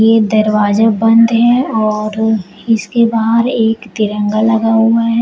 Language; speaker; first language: Hindi; native; Hindi